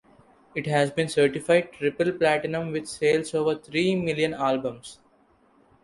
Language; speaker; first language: English; non-native, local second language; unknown